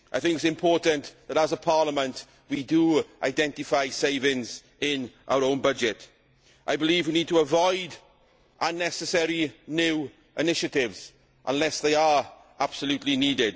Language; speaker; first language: English; native; English